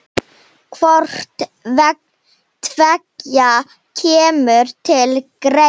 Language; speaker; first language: Icelandic; non-native, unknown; Slovenian